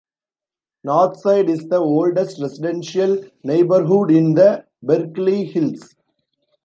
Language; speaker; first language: English; non-native, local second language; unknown